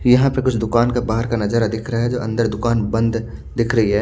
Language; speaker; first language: Hindi; native; Hindi